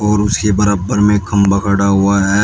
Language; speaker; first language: Hindi; native; Hindi